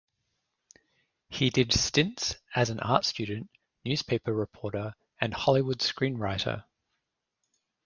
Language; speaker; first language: English; native; English